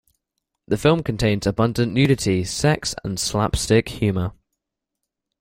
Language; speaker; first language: English; native; English